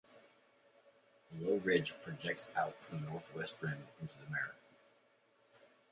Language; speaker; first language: English; native; English